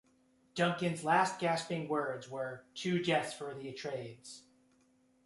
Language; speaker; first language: English; native; English